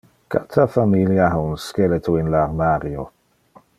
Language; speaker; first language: Interlingua; non-native, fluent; Dutch